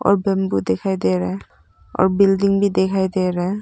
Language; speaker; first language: Hindi; non-native, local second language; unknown